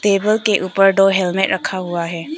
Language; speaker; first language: Hindi; non-native, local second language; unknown